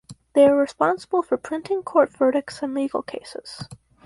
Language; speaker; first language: English; native; English